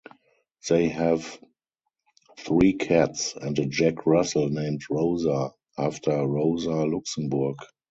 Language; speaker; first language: English; non-native, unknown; German